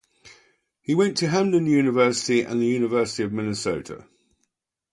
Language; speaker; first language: English; native; English